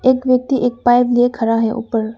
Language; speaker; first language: Hindi; non-native, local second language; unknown